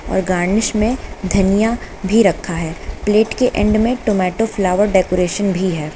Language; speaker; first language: Hindi; native; Hindi